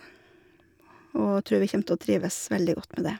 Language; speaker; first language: Norwegian; native; Norwegian